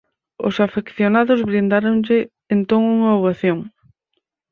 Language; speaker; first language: Galician; native; Galician